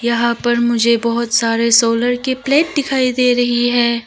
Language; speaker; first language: Hindi; non-native, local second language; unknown